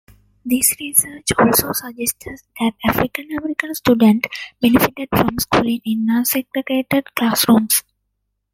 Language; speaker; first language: English; non-native, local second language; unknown